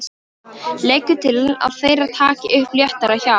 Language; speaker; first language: Icelandic; non-native, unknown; Polish